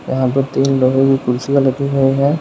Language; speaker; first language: Hindi; native; Hindi